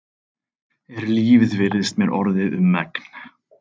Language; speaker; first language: Icelandic; native; Icelandic